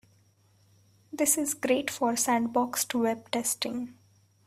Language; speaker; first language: English; non-native, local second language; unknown